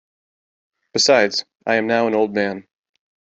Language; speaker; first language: English; native; English